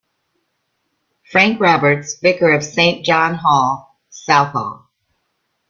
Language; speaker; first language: English; native; English